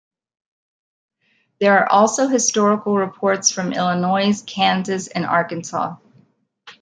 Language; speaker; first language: English; native; English